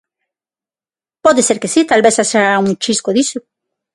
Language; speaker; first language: Galician; non-native, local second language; Spanish